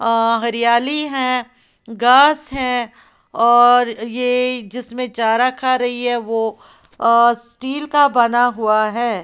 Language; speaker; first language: Hindi; native; Hindi